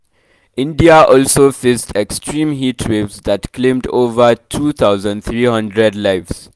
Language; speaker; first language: English; non-native, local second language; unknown